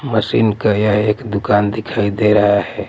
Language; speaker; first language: Hindi; non-native, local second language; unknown